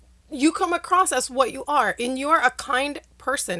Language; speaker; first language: English; non-native, fluent; Spanish